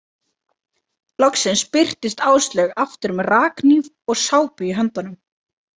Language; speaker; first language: Icelandic; native; Icelandic